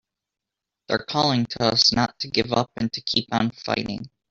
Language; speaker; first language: English; native; English